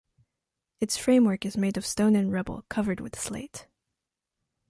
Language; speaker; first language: English; non-native, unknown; French